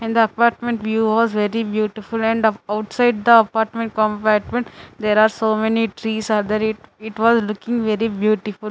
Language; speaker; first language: English; non-native, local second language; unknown